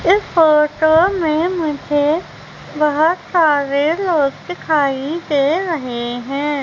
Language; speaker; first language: Hindi; native; Hindi